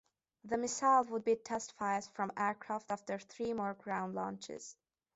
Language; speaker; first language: English; non-native, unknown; Hungarian